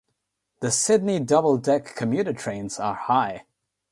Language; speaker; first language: English; non-native, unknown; Nepali